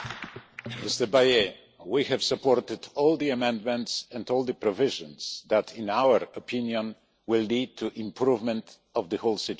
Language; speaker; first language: English; non-native, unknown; Polish